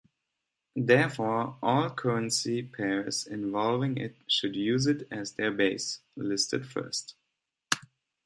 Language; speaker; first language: English; non-native, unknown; German